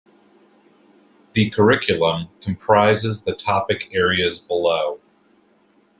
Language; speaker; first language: English; native; English